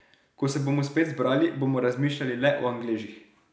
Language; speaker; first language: Slovenian; native; Slovenian